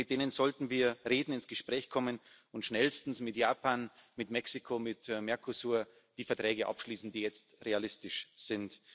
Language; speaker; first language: German; native; German